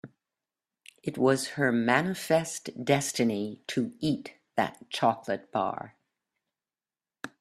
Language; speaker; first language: English; native; English